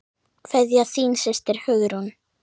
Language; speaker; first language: Icelandic; native; Icelandic